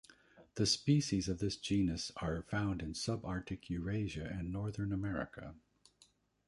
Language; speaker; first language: English; native; English